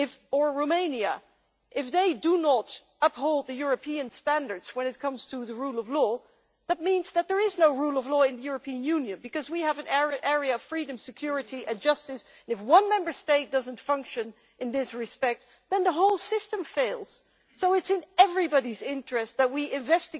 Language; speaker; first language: English; non-native, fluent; Dutch